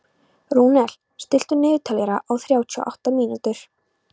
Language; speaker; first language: Icelandic; non-native, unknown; Polish